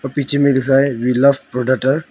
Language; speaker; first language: Hindi; non-native, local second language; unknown